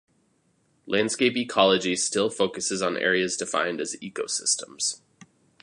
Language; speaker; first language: English; native; English